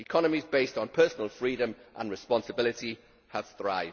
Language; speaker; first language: English; native; English